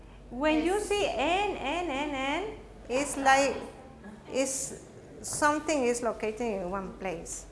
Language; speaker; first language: English; non-native, learner; Spanish